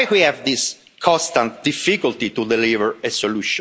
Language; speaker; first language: English; non-native, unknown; Italian